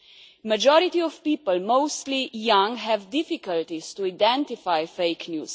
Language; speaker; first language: English; non-native, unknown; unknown